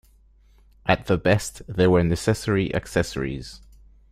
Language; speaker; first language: English; non-native, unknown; French